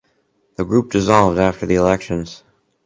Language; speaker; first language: English; native; English